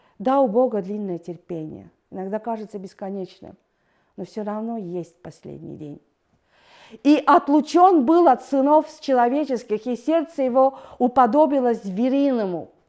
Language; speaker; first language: Russian; non-native, fluent; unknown